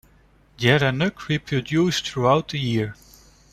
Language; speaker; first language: English; non-native, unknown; Dutch